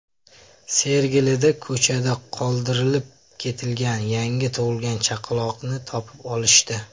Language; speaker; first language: Uzbek; native; Uzbek